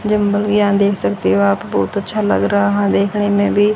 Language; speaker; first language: Hindi; native; Hindi